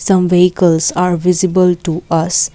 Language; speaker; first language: English; non-native, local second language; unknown